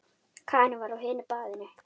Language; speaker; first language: Icelandic; native; Icelandic